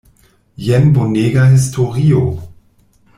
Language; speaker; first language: Esperanto; non-native, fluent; German